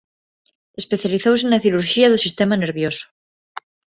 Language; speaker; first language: Galician; non-native, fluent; Spanish